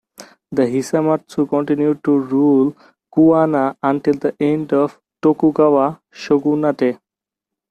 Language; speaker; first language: English; non-native, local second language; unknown